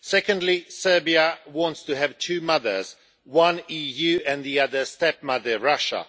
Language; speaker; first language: English; non-native, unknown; Swedish